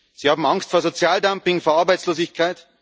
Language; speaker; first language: German; native; German